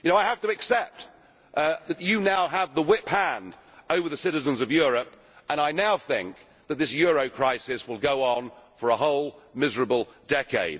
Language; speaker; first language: English; native; English